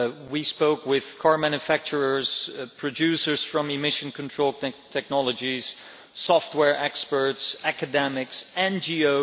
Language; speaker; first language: English; non-native, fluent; Dutch